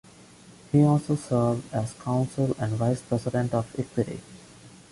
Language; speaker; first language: English; non-native, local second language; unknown